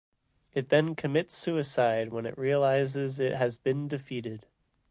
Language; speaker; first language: English; native; English